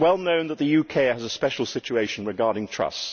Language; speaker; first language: English; native; English